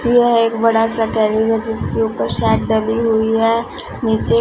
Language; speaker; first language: Hindi; non-native, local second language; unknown